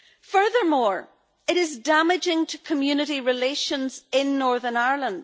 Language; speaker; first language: English; native; English